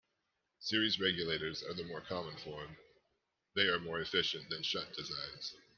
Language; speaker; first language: English; native; English